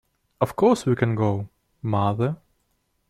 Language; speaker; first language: English; non-native, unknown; Russian